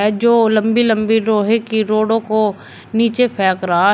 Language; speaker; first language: Hindi; native; Hindi